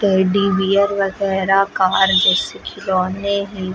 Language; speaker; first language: Hindi; native; Hindi